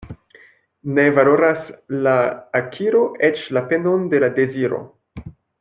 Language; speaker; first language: Esperanto; non-native, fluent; French